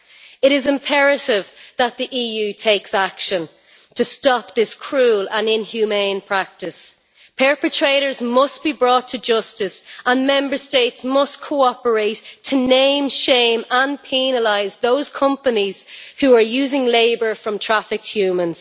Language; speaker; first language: English; native; English